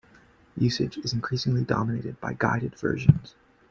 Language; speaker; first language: English; native; English